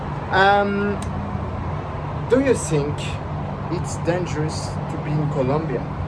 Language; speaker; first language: English; non-native, learner; Spanish